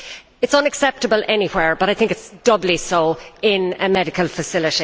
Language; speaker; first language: English; native; English